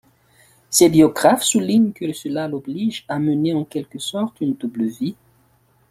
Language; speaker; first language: French; non-native, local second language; Malagasy